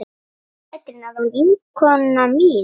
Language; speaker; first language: Icelandic; native; Icelandic